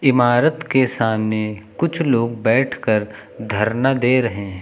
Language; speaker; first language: Hindi; native; Hindi